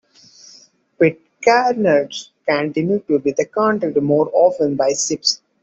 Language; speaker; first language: English; non-native, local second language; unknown